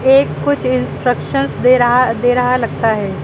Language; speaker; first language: Hindi; native; Hindi